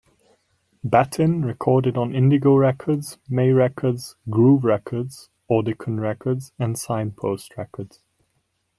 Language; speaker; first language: English; non-native, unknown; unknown